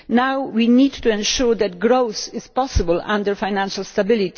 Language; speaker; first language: English; non-native, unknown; Polish